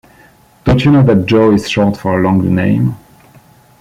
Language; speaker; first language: English; non-native, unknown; French